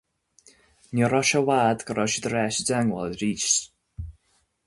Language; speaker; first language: Irish; native; Irish